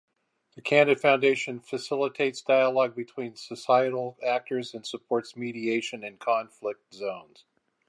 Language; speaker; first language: English; native; English